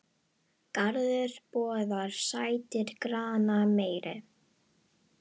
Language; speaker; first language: Icelandic; non-native, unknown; Indonesian